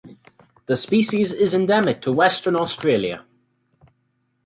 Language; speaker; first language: English; native; English